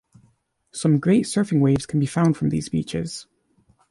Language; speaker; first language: English; native; English